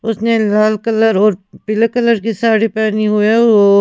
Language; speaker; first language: Hindi; non-native, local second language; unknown